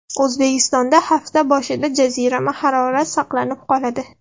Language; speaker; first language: Uzbek; non-native, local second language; Russian